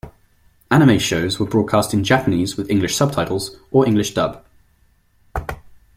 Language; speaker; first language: English; non-native, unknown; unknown